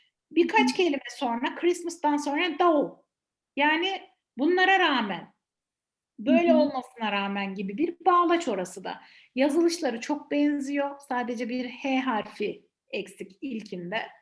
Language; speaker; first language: Turkish; native; Turkish